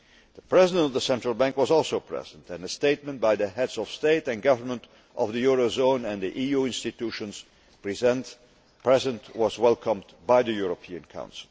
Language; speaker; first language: English; non-native, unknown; Dutch